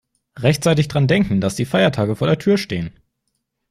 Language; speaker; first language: German; native; German